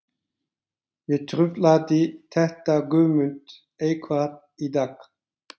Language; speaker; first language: Icelandic; non-native, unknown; Turkish